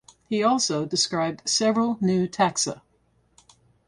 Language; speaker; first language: English; native; English